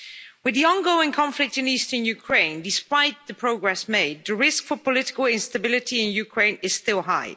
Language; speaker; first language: English; non-native, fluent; Dutch